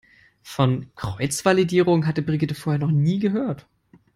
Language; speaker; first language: English; non-native, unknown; German